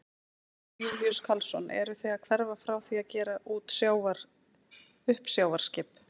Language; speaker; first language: Icelandic; native; Icelandic